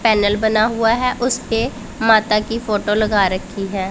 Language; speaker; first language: Hindi; non-native, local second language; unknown